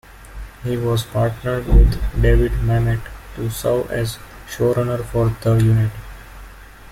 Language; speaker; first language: English; non-native, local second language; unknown